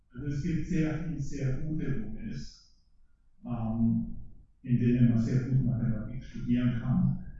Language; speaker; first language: German; early bilingual, heritage; German